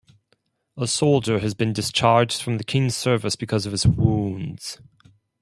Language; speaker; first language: English; non-native, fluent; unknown